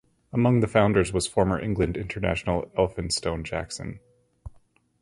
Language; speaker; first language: English; native; English